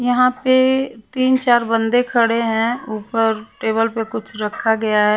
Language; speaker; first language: Hindi; non-native, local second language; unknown